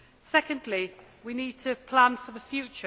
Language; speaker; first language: English; native; English